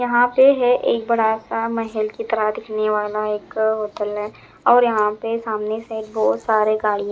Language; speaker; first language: Hindi; non-native, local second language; Punjabi